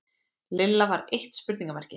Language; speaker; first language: Icelandic; native; Icelandic